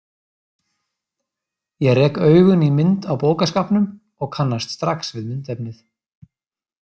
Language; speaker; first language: Icelandic; native; Icelandic